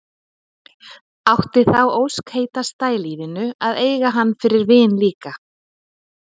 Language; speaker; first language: Icelandic; native; Icelandic